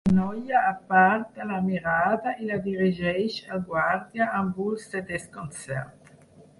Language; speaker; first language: Catalan; non-native, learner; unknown